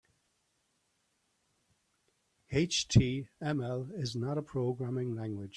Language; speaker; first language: English; native; English